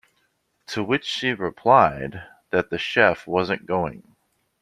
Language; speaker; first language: English; native; English